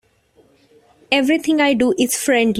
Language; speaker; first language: English; non-native, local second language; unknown